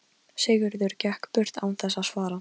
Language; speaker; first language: Icelandic; non-native, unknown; Polish